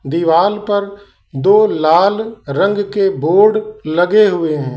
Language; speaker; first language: Hindi; native; Hindi